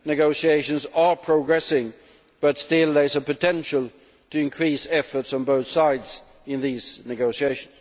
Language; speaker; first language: English; non-native, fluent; Swedish